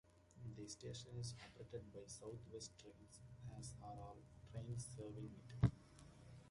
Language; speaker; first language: English; native; English